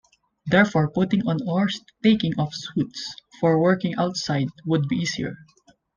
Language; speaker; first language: English; non-native, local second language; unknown